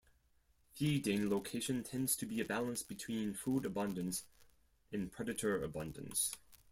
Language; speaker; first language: English; non-native, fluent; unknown